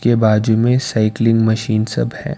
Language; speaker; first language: Hindi; non-native, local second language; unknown